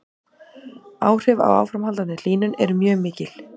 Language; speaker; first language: Icelandic; native; Icelandic